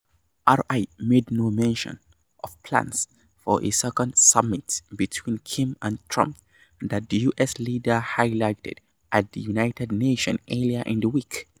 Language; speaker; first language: English; non-native, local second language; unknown